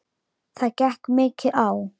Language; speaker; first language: Icelandic; native; Icelandic